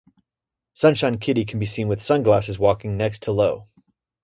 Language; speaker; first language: English; native; English